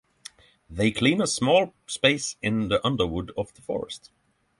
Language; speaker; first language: English; non-native, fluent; Norwegian